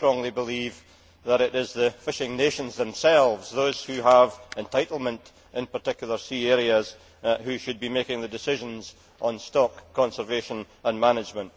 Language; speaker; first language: English; native; English